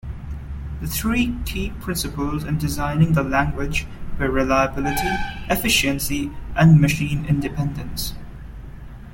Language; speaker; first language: English; non-native, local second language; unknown